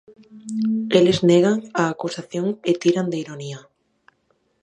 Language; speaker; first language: Galician; non-native, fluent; Spanish